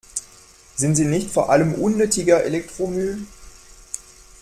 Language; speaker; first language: German; non-native, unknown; French